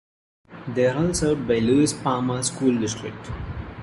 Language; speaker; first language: English; non-native, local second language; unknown